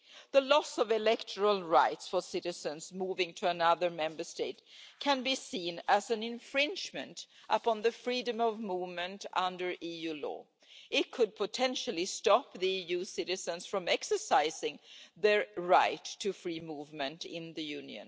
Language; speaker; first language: English; non-native, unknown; Swedish